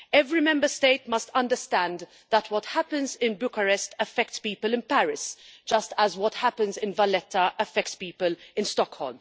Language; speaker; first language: English; non-native, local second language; Maltese